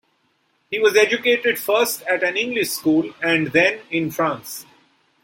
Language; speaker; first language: English; non-native, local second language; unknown